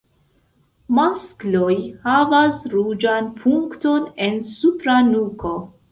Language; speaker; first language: Esperanto; non-native, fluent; Central Kurdish